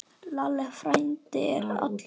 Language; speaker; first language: Icelandic; native; Icelandic